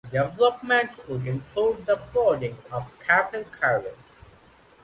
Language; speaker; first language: English; non-native, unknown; Bangla